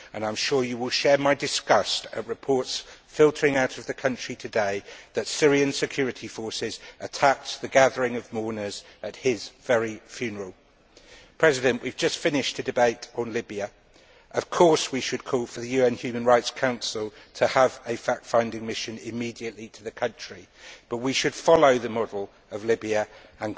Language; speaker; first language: English; native; English